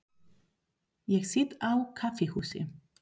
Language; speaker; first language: Icelandic; non-native, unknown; Spanish